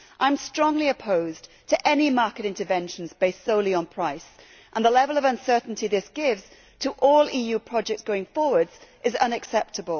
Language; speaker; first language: English; native; English